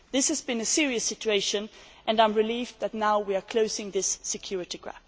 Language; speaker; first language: English; non-native, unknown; Swedish